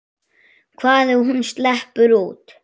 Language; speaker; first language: Icelandic; native; Icelandic